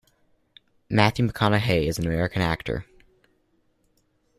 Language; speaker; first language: English; native; English